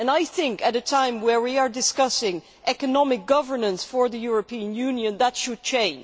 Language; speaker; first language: English; non-native, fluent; Dutch